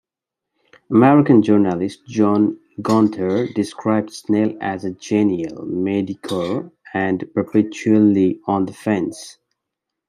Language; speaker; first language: English; native; English